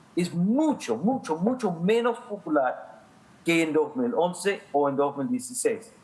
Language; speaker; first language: Spanish; non-native, fluent; English